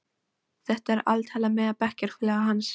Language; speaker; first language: Icelandic; non-native, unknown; Polish